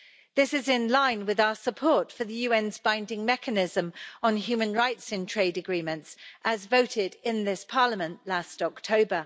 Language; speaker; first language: English; native; English